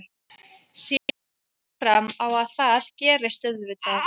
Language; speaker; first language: Icelandic; native; Icelandic